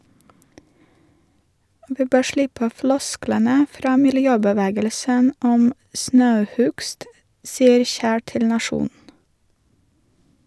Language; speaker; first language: Norwegian; non-native, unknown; Russian